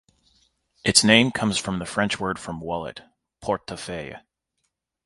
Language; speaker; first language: English; native; English